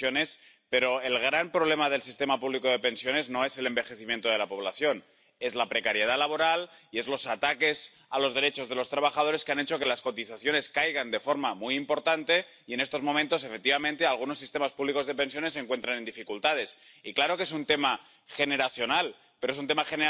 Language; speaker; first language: English; native; English